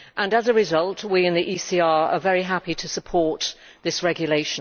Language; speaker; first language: English; native; English